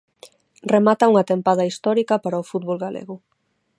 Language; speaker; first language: Galician; non-native, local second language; Spanish